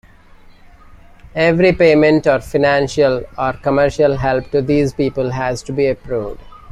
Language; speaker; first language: English; non-native, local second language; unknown